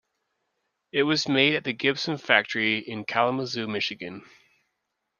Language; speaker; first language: English; native; English